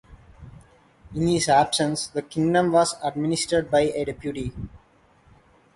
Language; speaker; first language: English; non-native, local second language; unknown